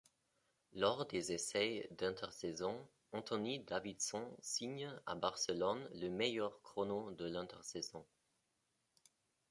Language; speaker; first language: French; non-native, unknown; German